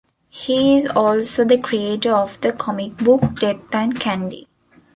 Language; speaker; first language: English; non-native, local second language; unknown